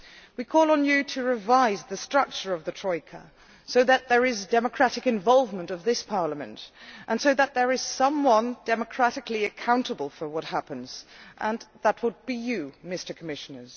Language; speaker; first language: English; non-native, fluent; Dutch